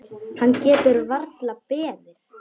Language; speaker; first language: Icelandic; non-native, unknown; Polish